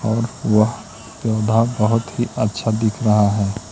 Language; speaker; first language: Hindi; native; Hindi